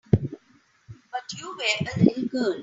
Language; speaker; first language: English; non-native, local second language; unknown